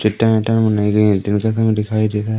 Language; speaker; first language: Hindi; native; Hindi